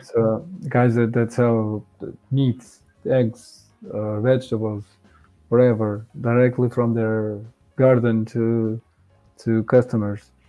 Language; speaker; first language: English; non-native, fluent; Portuguese